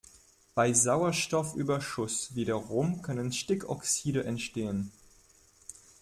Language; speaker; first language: German; non-native, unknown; French